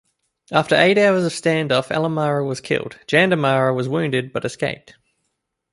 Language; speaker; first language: English; native; English